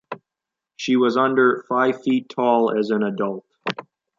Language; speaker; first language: English; native; English